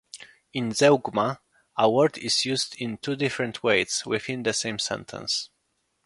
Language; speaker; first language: English; non-native, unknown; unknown